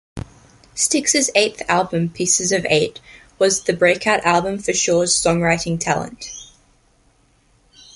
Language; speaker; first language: English; native; English